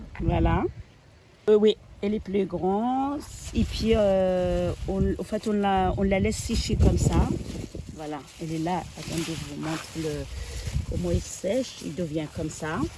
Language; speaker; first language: French; non-native, local second language; Arabic